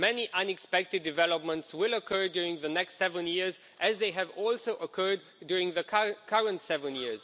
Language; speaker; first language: English; non-native, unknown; Romanian